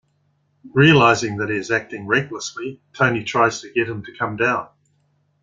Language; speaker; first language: English; native; English